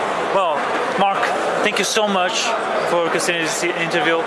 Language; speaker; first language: English; non-native, fluent; Portuguese